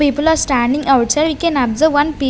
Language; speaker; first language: English; non-native, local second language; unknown